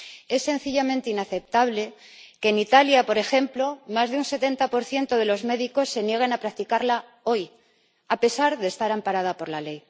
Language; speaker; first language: Spanish; native; Spanish